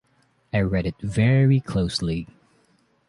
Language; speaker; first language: English; non-native, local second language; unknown